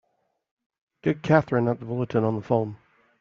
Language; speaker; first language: English; native; English